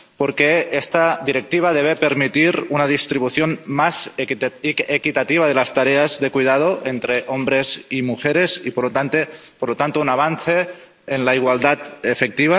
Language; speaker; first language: Spanish; non-native, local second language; Catalan